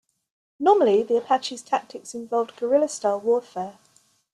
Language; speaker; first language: English; native; English